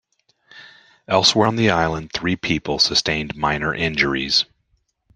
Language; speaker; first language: English; native; English